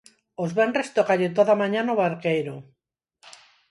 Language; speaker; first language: Galician; non-native, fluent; Spanish